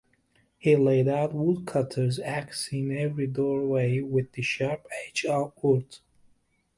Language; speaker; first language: English; native; English